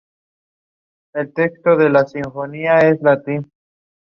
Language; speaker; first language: English; non-native, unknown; Spanish